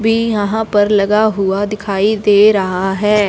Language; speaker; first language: Hindi; non-native, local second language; Punjabi